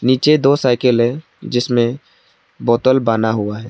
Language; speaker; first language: Hindi; non-native, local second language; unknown